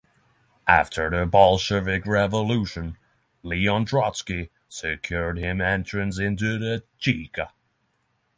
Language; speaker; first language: English; non-native, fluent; Norwegian